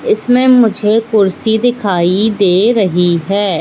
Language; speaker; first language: Hindi; native; Hindi